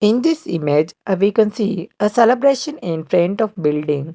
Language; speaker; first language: English; non-native, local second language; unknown